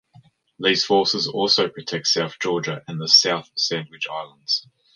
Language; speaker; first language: English; native; English